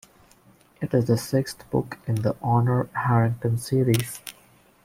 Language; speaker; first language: English; non-native, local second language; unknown